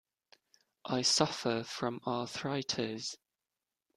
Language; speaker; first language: English; non-native, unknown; German